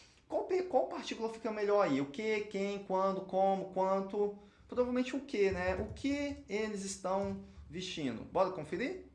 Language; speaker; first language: Portuguese; native; Portuguese